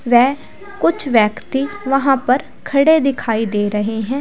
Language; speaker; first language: Hindi; native; Hindi